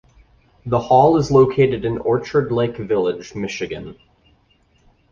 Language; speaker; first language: English; native; English